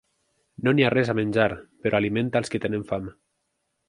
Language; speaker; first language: Catalan; native; Catalan